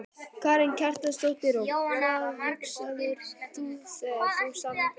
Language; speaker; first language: Icelandic; native; Icelandic